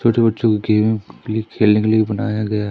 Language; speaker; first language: Hindi; native; Hindi